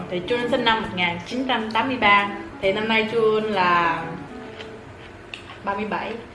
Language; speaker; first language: Vietnamese; native; Vietnamese